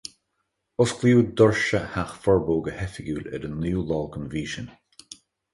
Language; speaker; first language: Irish; native; Irish